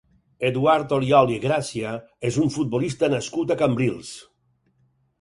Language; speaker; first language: Catalan; native; Catalan